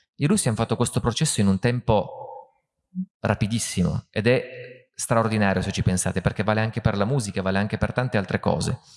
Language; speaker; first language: Italian; native; Italian